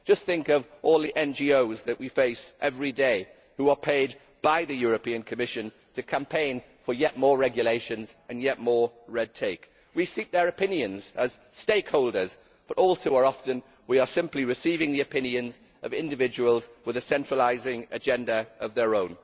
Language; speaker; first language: English; native; English